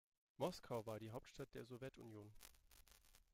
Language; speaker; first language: German; native; German